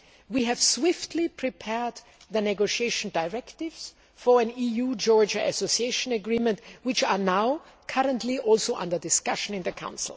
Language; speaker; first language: English; non-native, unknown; German